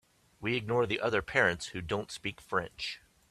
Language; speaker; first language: English; native; English